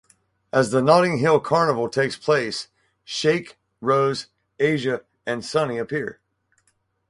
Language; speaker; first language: English; native; English